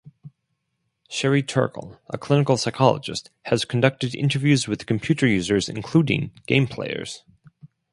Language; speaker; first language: English; non-native, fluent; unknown